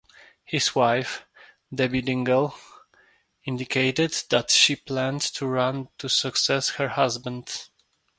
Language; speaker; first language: English; non-native, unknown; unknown